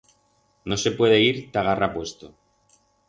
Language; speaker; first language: Aragonese; non-native, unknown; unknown